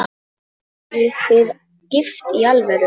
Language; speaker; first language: Icelandic; non-native, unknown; Polish